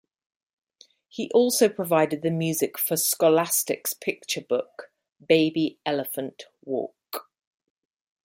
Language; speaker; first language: English; native; English